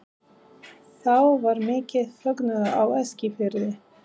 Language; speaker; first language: Icelandic; non-native, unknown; Polish